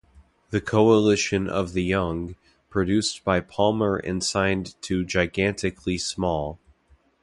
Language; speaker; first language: English; native; English